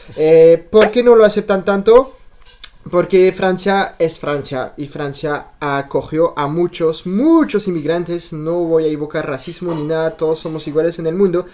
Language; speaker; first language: Spanish; non-native, fluent; French